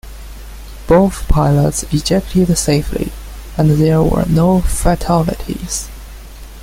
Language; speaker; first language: English; non-native, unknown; Chinese